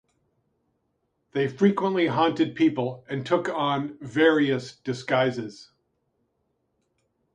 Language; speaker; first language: English; native; English